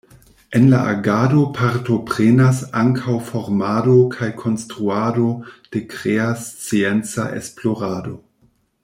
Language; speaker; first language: Esperanto; non-native, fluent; German